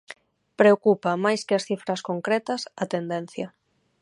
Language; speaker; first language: Galician; non-native, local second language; Spanish